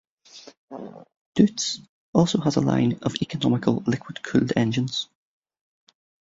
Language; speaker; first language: English; native; English